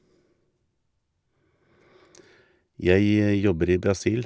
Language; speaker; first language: Norwegian; native; Norwegian